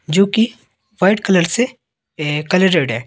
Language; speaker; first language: Hindi; native; Hindi